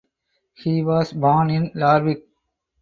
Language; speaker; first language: English; non-native, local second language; Tamil